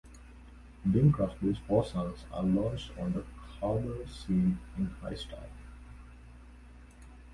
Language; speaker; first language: English; non-native, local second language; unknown